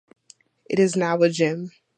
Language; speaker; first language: English; native; English